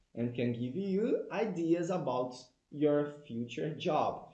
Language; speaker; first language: English; non-native, fluent; Portuguese